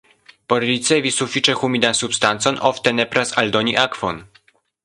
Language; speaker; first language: Esperanto; non-native, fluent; Polish